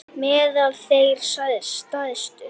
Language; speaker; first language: Icelandic; native; Icelandic